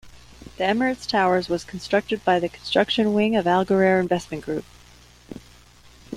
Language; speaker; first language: English; native; English